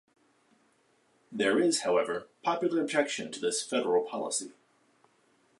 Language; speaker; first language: English; native; English